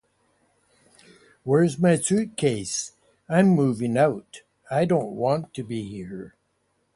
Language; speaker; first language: English; native; English